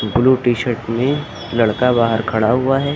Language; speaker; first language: Hindi; native; Hindi